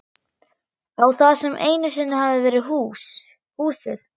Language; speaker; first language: Icelandic; non-native, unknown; German